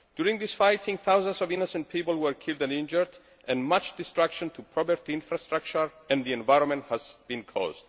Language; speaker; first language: English; non-native, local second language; Greek